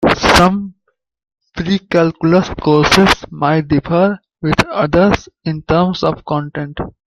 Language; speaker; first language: English; non-native, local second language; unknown